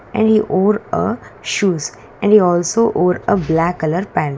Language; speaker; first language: English; non-native, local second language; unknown